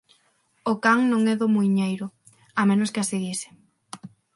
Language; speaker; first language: Galician; non-native, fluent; Spanish